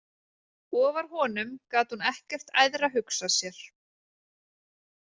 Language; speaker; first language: Icelandic; native; Icelandic